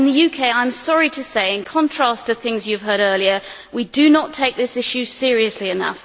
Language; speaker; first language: English; native; English